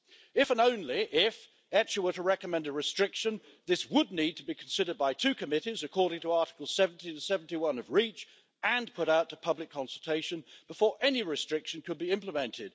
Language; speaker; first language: English; native; English